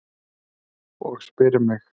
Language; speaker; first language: Icelandic; native; Icelandic